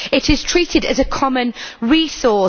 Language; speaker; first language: English; native; English